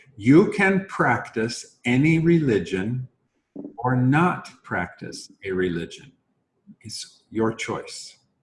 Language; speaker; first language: English; native; English